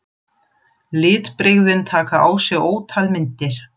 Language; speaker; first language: Icelandic; non-native, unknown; German